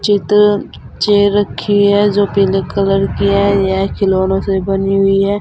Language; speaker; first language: Hindi; native; Hindi